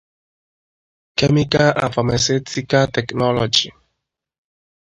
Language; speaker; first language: English; non-native, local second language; Igbo